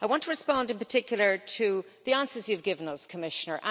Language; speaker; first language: English; native; English